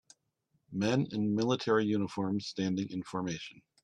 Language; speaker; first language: English; native; English